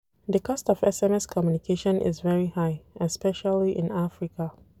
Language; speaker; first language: English; non-native, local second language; Hausa